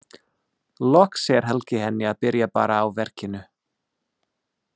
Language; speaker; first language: Icelandic; non-native, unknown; English